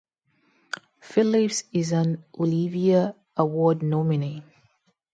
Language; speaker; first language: English; non-native, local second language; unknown